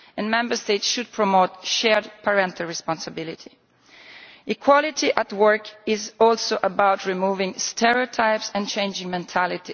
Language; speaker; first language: English; non-native, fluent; Italian